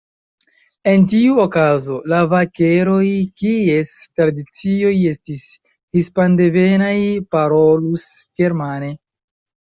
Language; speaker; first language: Esperanto; non-native, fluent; Chinese